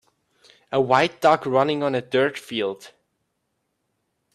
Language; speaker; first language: English; native; English